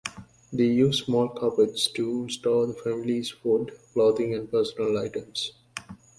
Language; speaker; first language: English; native; English